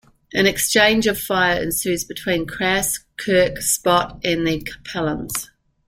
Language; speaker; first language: English; native; English